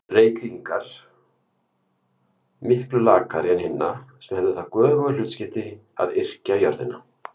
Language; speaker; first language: Icelandic; native; Icelandic